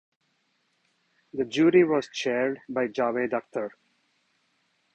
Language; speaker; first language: English; non-native, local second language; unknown